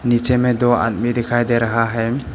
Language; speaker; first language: Hindi; early bilingual, other home language; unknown